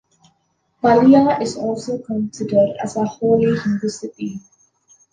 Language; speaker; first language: English; non-native, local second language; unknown